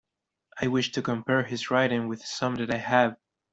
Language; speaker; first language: English; non-native, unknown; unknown